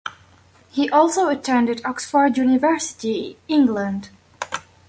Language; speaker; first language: English; native; English